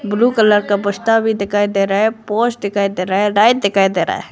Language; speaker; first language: Hindi; non-native, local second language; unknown